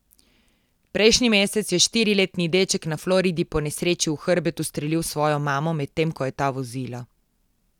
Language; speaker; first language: Slovenian; native; Slovenian